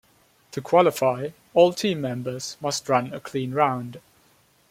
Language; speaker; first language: English; non-native, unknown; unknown